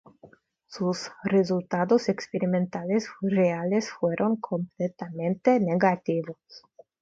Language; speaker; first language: Spanish; non-native, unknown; Russian